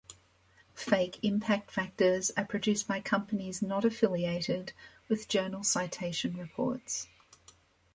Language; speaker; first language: English; native; English